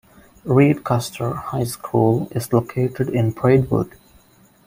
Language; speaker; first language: English; non-native, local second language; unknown